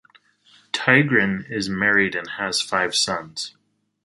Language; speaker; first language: English; native; English